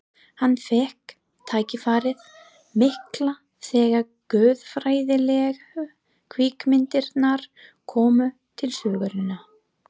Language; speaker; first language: Icelandic; non-native, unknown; English